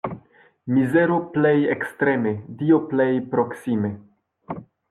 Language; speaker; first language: Esperanto; non-native, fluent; French